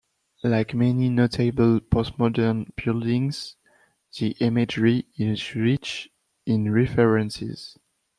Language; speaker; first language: English; non-native, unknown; French